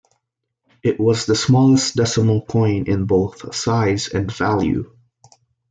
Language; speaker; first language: English; non-native, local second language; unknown